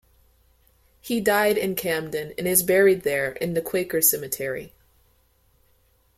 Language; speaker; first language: English; native; English